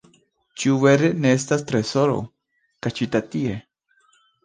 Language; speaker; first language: Esperanto; non-native, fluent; Spanish